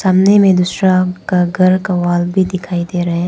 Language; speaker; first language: Hindi; non-native, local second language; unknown